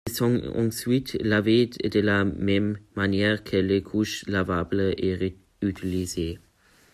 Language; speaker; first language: French; non-native, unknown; German